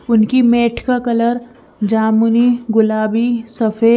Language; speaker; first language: Hindi; non-native, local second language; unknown